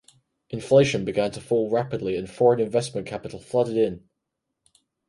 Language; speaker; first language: English; native; English